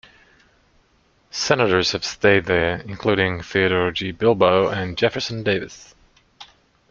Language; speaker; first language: English; non-native, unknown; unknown